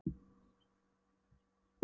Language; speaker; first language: Icelandic; non-native, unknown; Polish